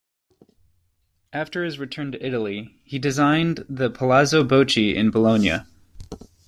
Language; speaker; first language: English; native; English